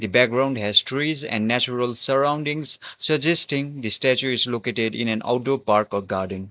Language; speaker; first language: English; non-native, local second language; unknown